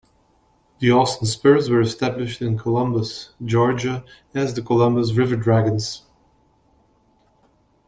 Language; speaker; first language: English; native; English